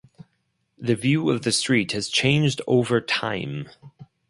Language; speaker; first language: English; non-native, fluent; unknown